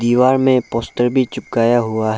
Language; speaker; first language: Hindi; non-native, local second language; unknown